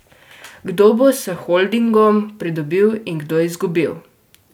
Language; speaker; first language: Slovenian; native; Slovenian